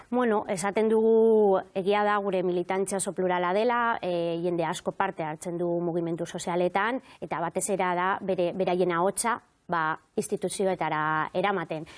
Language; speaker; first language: Basque; non-native, local second language; Spanish